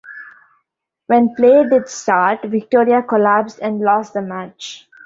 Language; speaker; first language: English; non-native, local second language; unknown